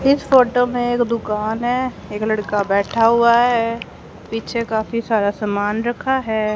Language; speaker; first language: Hindi; native; Hindi